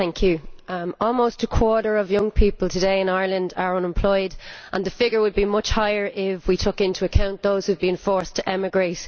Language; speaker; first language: English; native; English